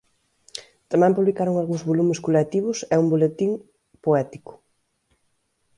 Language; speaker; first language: Galician; native; Galician